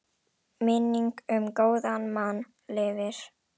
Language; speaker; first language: Icelandic; non-native, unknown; Indonesian